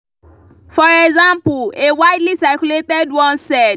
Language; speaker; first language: English; non-native, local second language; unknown